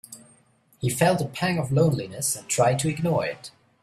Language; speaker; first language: English; non-native, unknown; German